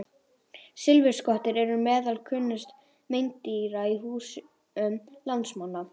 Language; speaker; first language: Icelandic; native; Icelandic